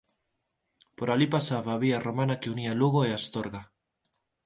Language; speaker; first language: Galician; non-native, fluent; Spanish